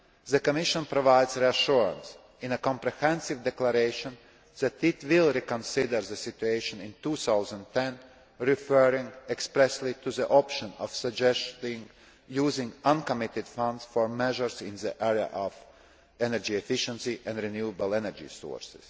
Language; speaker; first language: English; non-native, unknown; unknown